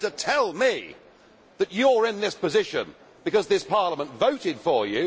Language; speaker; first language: English; native; English